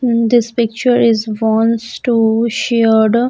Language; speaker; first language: English; non-native, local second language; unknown